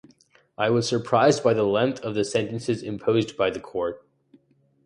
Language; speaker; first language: English; native; English